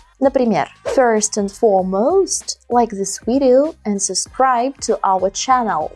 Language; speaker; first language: English; non-native, fluent; Russian